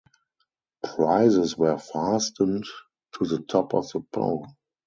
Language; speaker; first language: English; non-native, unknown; German